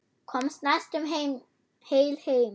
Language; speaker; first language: Icelandic; non-native, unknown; German